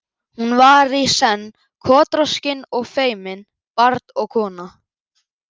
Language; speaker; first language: Icelandic; native; Icelandic